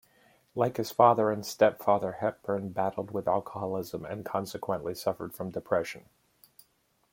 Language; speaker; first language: English; native; English